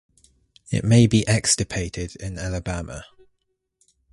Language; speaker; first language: English; native; English